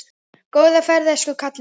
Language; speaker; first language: Icelandic; native; Icelandic